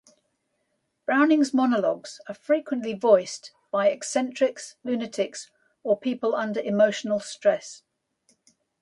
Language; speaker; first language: English; native; English